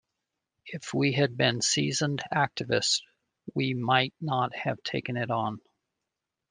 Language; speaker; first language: English; native; English